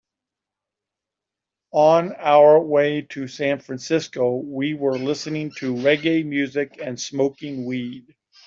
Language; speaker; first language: English; native; English